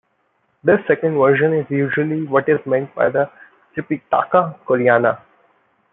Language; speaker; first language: English; non-native, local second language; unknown